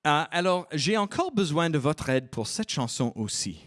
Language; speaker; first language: French; non-native, fluent; English